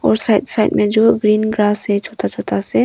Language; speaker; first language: Hindi; non-native, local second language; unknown